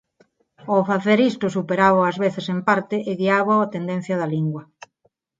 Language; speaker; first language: Galician; non-native, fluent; Spanish